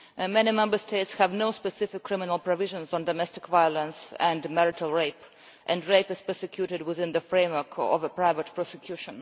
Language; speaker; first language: English; non-native, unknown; Russian